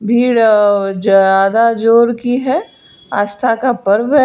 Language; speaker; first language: Hindi; non-native, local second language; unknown